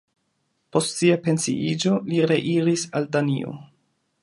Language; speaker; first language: Esperanto; non-native, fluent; German